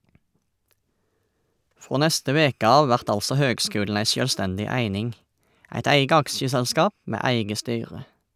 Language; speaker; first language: Norwegian; native; Norwegian